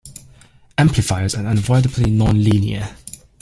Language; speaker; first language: English; native; English